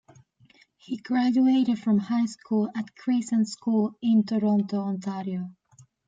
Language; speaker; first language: English; native; English